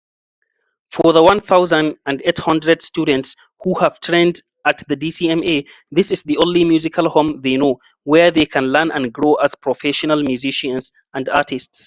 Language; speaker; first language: English; non-native, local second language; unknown